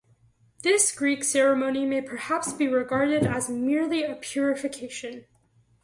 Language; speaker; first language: English; native; English